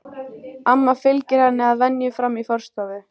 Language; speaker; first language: Icelandic; native; Icelandic